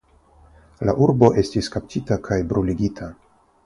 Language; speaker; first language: Esperanto; non-native, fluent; Russian